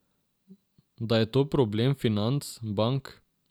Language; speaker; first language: Slovenian; non-native, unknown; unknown